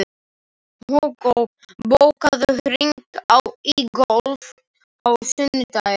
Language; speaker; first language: Icelandic; non-native, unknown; Slovak